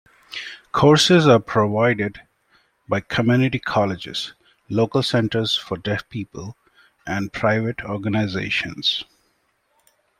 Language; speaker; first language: English; non-native, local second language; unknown